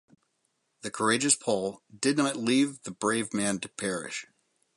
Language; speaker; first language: English; native; English